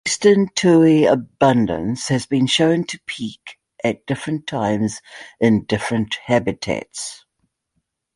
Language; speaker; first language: English; native; English